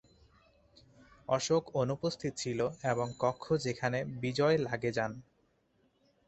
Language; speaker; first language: Bangla; non-native, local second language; Chittagonian